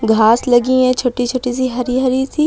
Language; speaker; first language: Hindi; native; Hindi